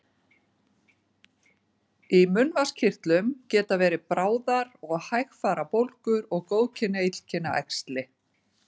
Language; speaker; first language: Icelandic; native; Icelandic